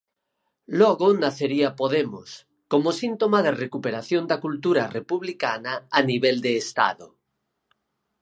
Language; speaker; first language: Galician; native; Galician